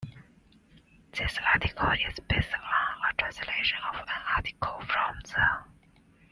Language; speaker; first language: English; non-native, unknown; Chinese